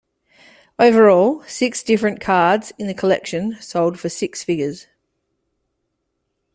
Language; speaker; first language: English; native; English